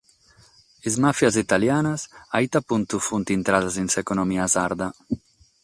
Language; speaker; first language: Sardinian; non-native, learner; Catalan